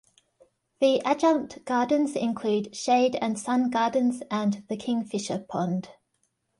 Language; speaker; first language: English; native; English